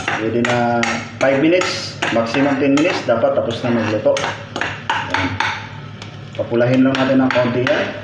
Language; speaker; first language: Filipino; non-native, local second language; Cebuano